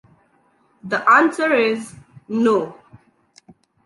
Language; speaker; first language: English; non-native, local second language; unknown